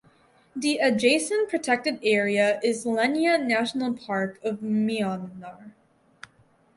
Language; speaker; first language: English; native; English